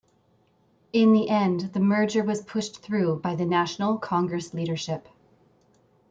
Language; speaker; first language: English; native; English